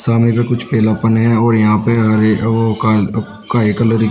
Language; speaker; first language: Hindi; native; Hindi